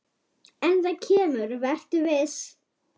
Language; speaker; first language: Icelandic; native; Icelandic